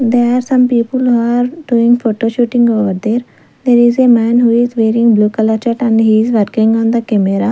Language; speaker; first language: English; non-native, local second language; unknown